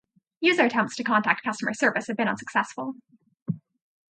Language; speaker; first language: English; native; English